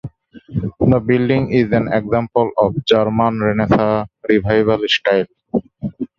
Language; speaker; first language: English; non-native, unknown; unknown